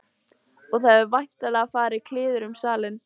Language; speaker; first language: Icelandic; native; Icelandic